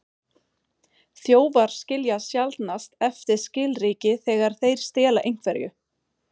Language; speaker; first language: Icelandic; non-native, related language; Swedish